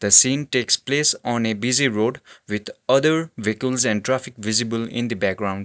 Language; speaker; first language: English; non-native, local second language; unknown